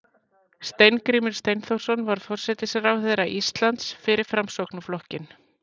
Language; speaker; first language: Icelandic; native; Icelandic